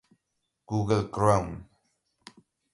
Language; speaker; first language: Portuguese; non-native, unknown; Galician